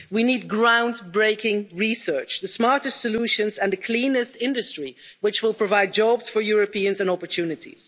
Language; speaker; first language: English; non-native, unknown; Dutch